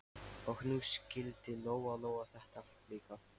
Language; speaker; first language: Icelandic; non-native, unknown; Lithuanian